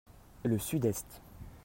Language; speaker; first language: French; native; French